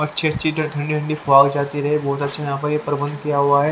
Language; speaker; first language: Hindi; native; Hindi